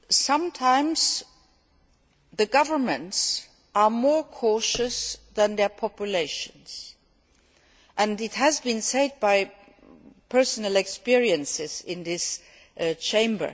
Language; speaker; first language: English; non-native, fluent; Luxembourgish